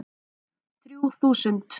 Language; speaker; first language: Icelandic; native; Icelandic